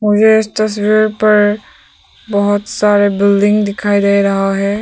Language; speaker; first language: Hindi; non-native, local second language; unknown